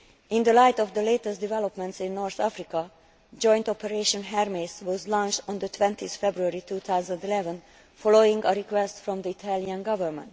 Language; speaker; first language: English; non-native, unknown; Hungarian